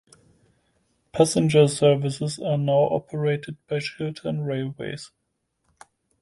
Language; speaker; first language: English; non-native, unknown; German